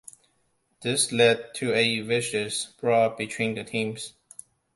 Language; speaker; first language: English; non-native, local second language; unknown